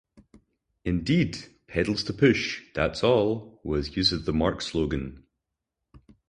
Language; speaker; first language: English; native; English